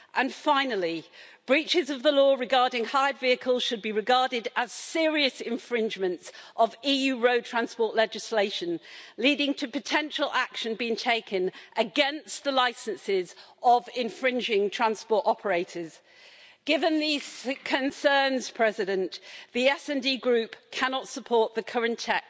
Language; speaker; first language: English; native; English